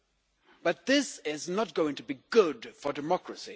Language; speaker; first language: English; non-native, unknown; Swedish